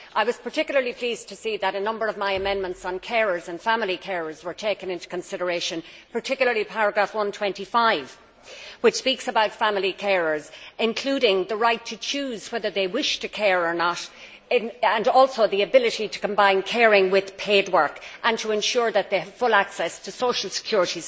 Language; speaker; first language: English; native; English